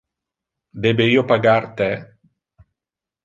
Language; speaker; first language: Interlingua; non-native, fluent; Italian